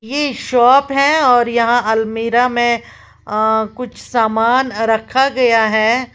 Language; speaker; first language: Hindi; native; Hindi